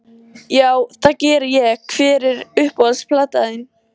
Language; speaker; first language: Icelandic; native; Icelandic